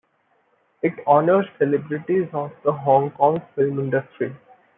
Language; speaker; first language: English; non-native, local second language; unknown